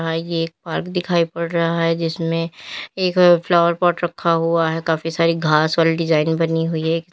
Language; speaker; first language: Hindi; native; Hindi